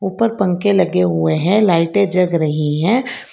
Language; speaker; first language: Hindi; non-native, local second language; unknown